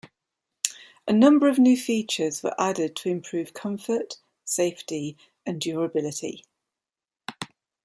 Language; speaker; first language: English; native; English